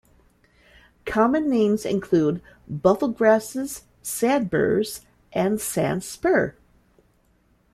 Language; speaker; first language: English; native; English